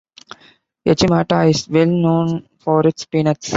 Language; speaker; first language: English; non-native, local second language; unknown